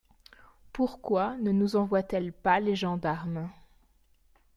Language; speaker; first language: French; native; French